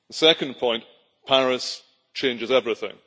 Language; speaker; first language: English; native; English